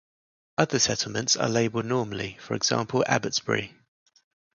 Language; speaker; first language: English; native; English